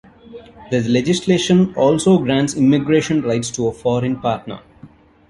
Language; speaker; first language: English; non-native, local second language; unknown